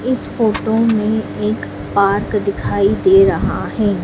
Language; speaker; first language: Hindi; native; Hindi